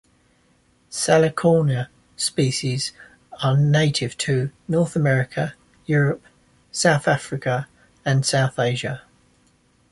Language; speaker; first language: English; native; English